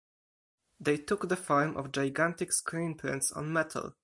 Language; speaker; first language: English; non-native, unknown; Polish